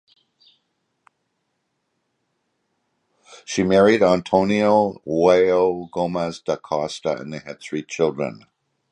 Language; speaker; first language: English; native; English